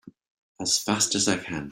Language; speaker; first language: English; native; English